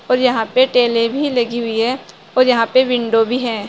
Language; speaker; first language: Hindi; native; Hindi